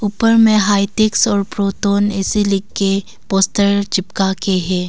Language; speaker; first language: Hindi; non-native, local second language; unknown